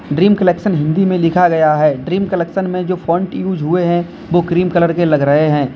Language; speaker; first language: Hindi; native; Hindi